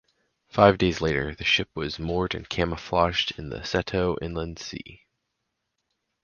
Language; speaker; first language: English; native; English